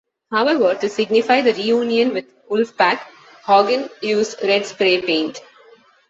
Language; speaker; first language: English; non-native, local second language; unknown